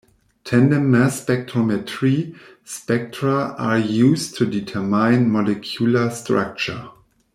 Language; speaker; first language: English; non-native, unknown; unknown